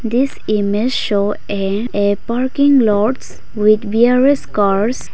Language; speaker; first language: English; non-native, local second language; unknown